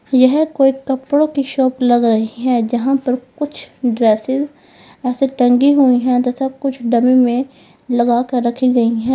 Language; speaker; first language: Hindi; native; Hindi